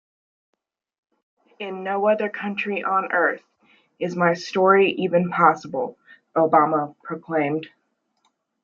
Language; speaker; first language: English; native; English